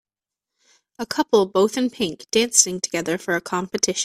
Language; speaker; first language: English; native; English